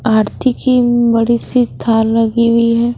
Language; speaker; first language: Hindi; non-native, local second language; Punjabi